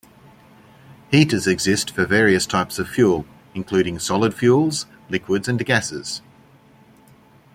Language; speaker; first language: English; native; English